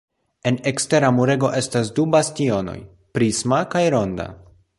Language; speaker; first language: Esperanto; non-native, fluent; Polish